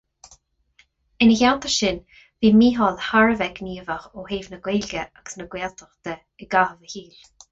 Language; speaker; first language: Irish; non-native, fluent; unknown